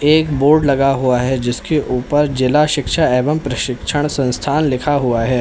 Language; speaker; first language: Hindi; native; Hindi